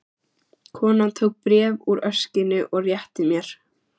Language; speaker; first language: Icelandic; native; Icelandic